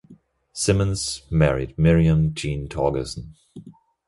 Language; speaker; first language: English; non-native, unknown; German